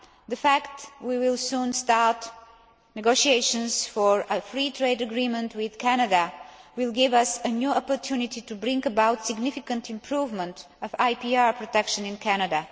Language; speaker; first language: English; non-native, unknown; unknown